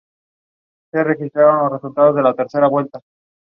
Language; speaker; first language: English; non-native, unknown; Spanish